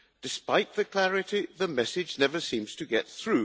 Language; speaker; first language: English; non-native, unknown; Hungarian